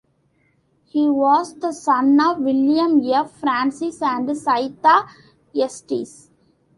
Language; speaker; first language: English; non-native, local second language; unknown